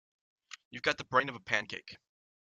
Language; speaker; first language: English; native; English